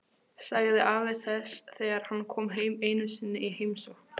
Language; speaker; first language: Icelandic; non-native, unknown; Polish